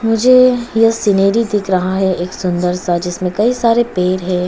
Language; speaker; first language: Hindi; non-native, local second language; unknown